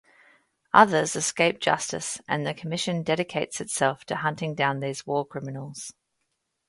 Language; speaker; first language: English; native; English